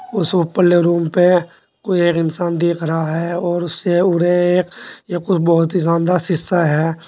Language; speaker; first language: Hindi; native; Hindi